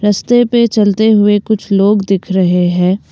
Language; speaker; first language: Hindi; non-native, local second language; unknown